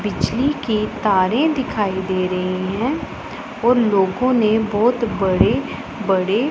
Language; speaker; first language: Hindi; non-native, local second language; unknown